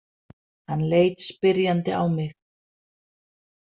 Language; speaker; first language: Icelandic; non-native, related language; Danish